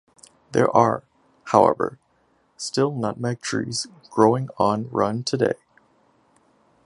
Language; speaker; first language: English; native; English